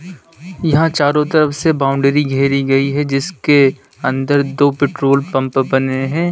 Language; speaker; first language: Hindi; native; Hindi